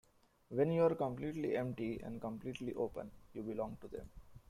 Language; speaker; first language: English; non-native, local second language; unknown